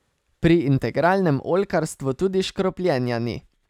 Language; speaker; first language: Slovenian; native; Slovenian